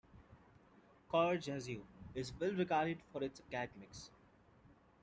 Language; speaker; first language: English; non-native, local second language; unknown